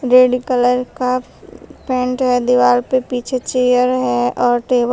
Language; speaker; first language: Hindi; native; Hindi